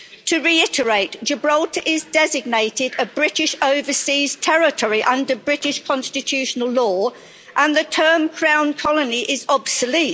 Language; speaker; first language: English; native; English